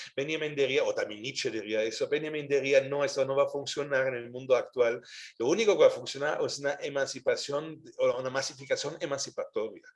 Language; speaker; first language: Spanish; non-native, fluent; German